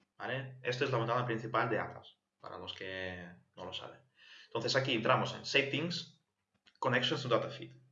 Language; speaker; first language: Spanish; non-native, fluent; Ukrainian